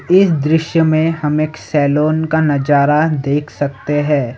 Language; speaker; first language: Hindi; non-native, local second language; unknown